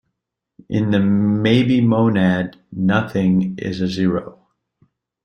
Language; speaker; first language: English; native; English